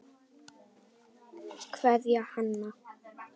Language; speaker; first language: Icelandic; native; Icelandic